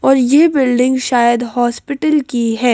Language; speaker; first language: Hindi; native; Hindi